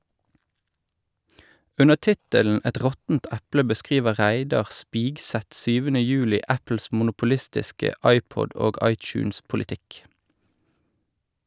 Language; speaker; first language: Norwegian; native; Norwegian